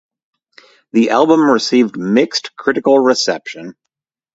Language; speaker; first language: English; native; English